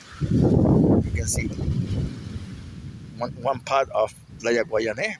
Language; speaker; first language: English; non-native, learner; Spanish